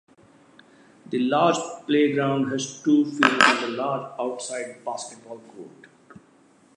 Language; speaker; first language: English; non-native, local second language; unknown